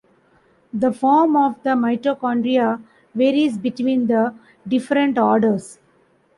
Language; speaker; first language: English; non-native, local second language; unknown